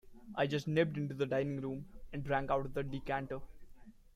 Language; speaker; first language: English; non-native, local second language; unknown